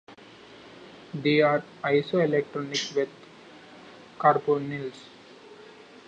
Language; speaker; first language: English; non-native, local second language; Marathi